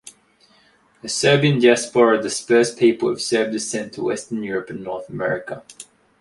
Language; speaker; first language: English; native; English